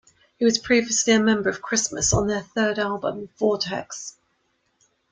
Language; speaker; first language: English; native; English